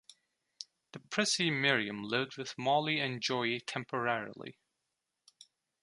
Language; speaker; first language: English; non-native, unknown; Turkish